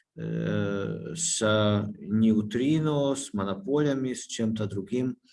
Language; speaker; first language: Russian; non-native, fluent; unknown